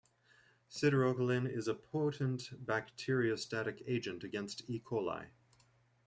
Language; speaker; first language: English; native; English